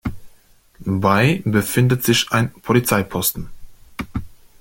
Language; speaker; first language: German; non-native, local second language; Luxembourgish